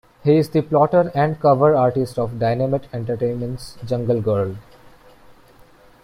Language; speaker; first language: English; non-native, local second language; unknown